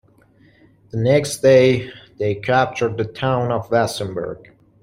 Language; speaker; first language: English; non-native, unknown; Persian